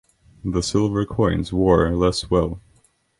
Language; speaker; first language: English; non-native, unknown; Estonian